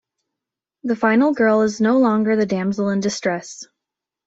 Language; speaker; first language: English; native; English